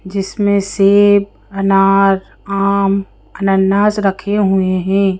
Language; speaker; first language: Hindi; native; Hindi